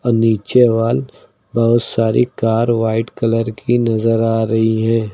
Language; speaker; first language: Hindi; native; Hindi